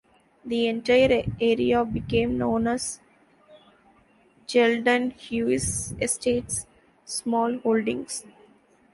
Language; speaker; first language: English; non-native, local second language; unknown